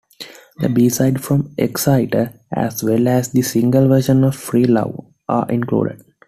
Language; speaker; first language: English; non-native, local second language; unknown